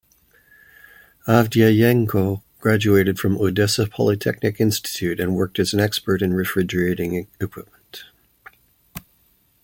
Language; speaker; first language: English; native; English